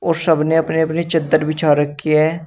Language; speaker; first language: Hindi; native; Hindi